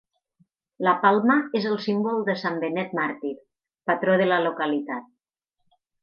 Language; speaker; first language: Catalan; native; Catalan